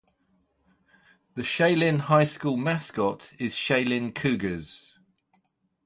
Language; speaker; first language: English; native; English